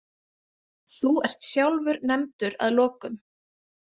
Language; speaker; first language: Icelandic; native; Icelandic